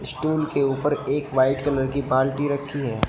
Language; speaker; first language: Hindi; native; Hindi